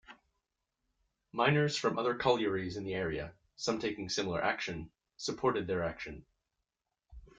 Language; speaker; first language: English; native; English